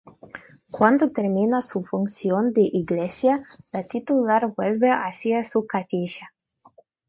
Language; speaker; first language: Spanish; non-native, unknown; Russian